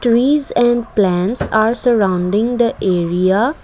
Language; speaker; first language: English; non-native, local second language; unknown